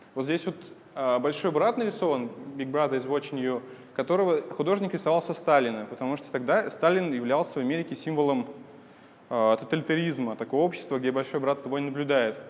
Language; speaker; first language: Russian; native; Russian